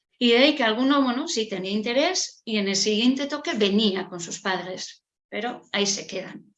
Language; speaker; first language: Spanish; non-native, local second language; Basque